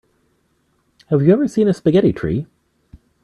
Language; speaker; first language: English; native; English